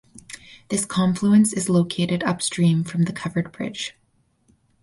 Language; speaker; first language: English; native; English